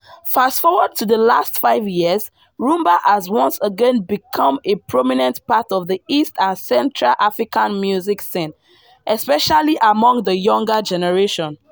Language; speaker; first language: English; non-native, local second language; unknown